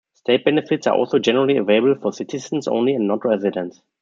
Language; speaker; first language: English; non-native, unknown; German